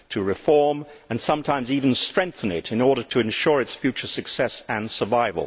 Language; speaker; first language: English; native; English